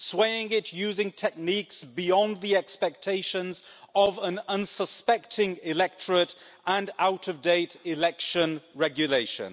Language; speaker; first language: English; native; English